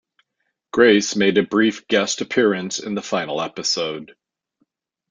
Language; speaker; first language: English; native; English